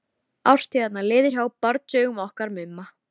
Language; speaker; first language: Icelandic; native; Icelandic